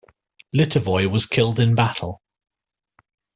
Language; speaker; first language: English; native; English